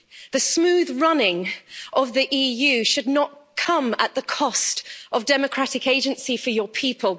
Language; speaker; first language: English; native; English